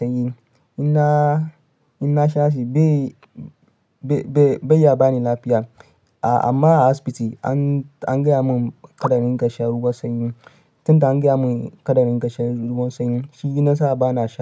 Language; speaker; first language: Hausa; non-native, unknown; Yoruba